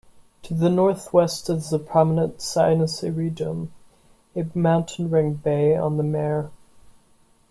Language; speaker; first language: English; non-native, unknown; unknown